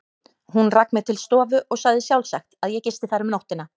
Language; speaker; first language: Icelandic; native; Icelandic